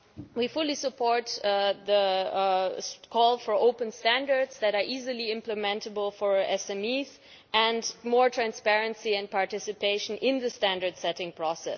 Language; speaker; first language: English; non-native, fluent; German